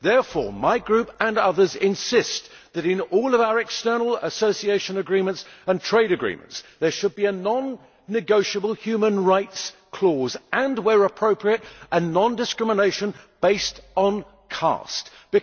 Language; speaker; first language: English; native; English